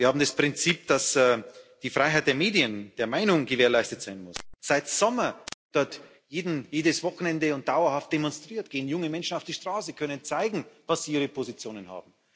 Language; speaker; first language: German; native; German